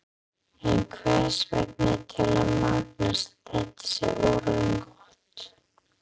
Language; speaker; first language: Icelandic; non-native, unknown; English